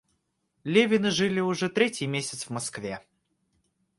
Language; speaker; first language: Russian; native; Russian